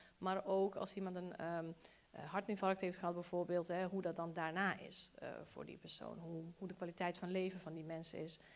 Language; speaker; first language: Dutch; early bilingual, other home language; Bosnian